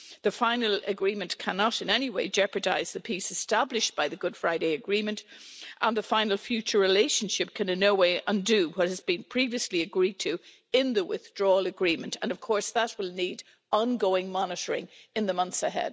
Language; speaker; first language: English; native; English